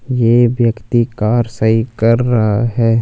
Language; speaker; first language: Hindi; non-native, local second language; Punjabi